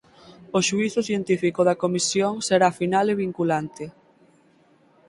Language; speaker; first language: Galician; native; Galician